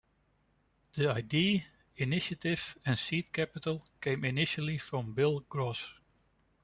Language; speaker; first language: English; non-native, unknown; Dutch